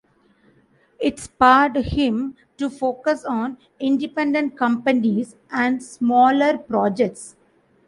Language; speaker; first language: English; non-native, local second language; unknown